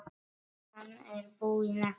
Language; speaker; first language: Icelandic; non-native, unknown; Polish